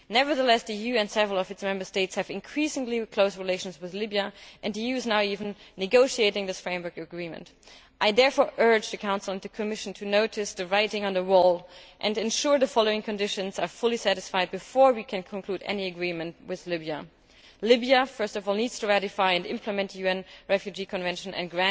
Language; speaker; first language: English; non-native, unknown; German